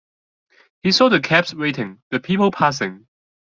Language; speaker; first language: English; non-native, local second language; Cantonese